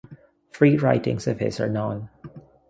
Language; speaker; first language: English; non-native, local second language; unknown